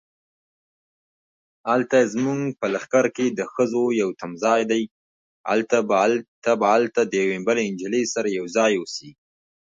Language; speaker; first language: English; non-native, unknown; Pashto